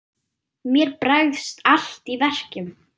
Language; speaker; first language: Icelandic; non-native, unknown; German